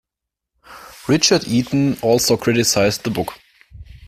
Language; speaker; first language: English; non-native, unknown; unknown